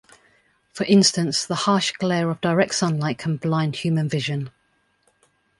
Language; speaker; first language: English; native; English